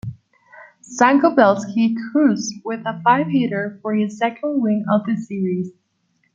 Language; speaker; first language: English; non-native, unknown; Spanish